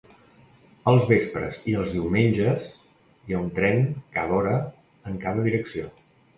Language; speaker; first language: Catalan; native; Catalan